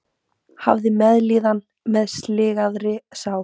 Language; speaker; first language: Icelandic; native; Icelandic